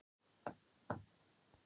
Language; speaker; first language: Icelandic; non-native, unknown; Thai